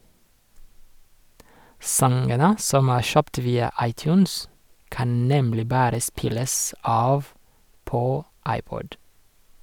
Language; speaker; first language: Norwegian; non-native, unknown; Rundi